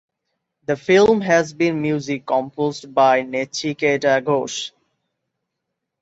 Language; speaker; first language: English; non-native, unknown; Bangla